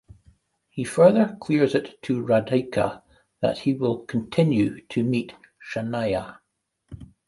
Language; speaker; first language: English; native; English